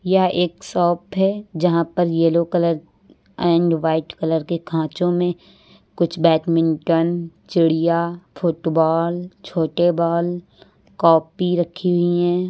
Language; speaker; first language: Hindi; native; Hindi